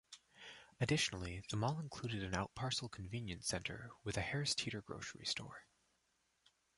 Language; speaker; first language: English; native; English